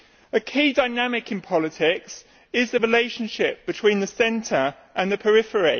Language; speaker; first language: English; native; English